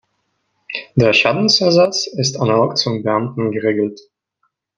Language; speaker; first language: German; non-native, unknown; Russian